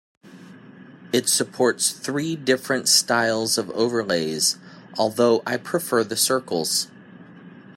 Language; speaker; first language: English; native; English